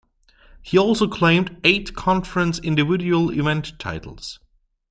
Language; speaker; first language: English; non-native, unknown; German